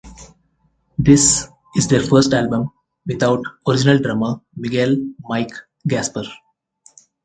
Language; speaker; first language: English; non-native, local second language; Telugu